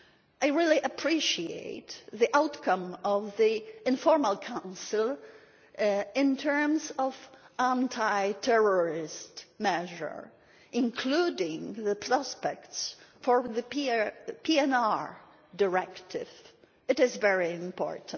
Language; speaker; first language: English; non-native, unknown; Polish